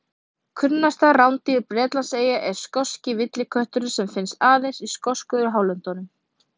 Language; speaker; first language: Icelandic; native; Icelandic